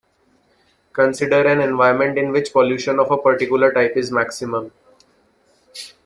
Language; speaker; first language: English; non-native, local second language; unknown